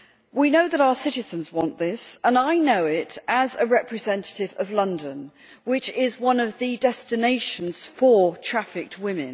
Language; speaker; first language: English; native; English